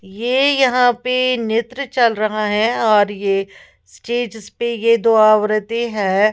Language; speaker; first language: Hindi; native; Hindi